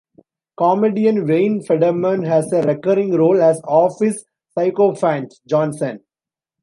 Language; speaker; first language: English; non-native, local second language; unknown